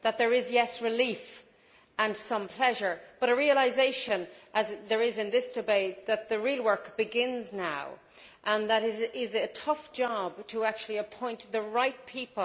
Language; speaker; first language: English; native; English